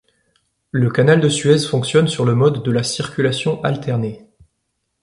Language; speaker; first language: French; native; French